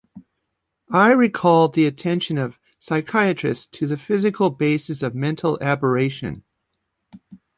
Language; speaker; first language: English; native; English